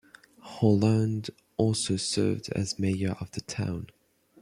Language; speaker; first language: English; non-native, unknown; French